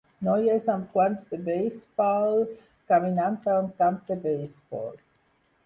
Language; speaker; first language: Catalan; non-native, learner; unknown